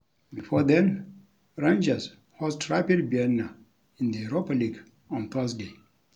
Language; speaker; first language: English; non-native, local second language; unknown